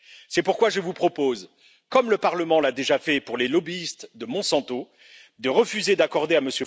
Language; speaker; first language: French; native; French